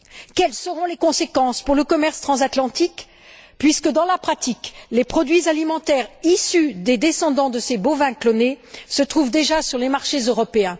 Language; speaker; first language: French; native; French